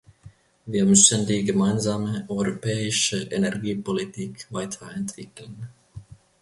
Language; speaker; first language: German; non-native, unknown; Finnish